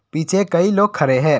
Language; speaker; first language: Hindi; non-native, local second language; Assamese